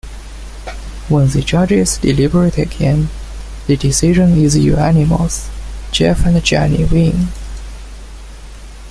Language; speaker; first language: English; non-native, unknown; Chinese